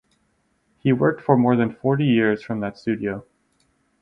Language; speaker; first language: English; native; English